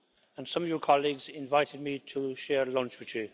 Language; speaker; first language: English; native; English